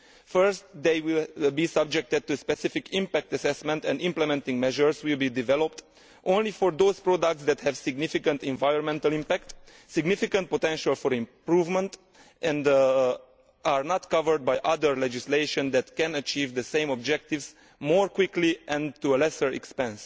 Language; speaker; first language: English; non-native, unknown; Italian